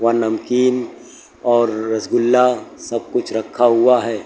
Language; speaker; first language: Hindi; native; Hindi